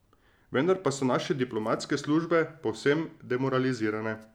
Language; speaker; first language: Slovenian; native; Slovenian